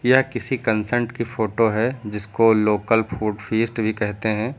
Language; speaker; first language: Hindi; native; Hindi